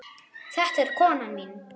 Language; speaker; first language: Icelandic; non-native, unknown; German